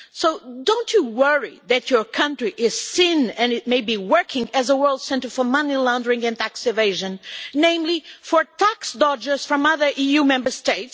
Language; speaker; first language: English; non-native, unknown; Portuguese